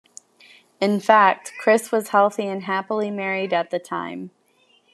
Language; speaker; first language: English; native; English